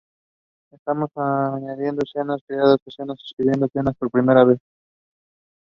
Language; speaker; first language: English; non-native, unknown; Spanish